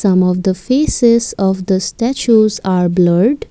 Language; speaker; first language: English; non-native, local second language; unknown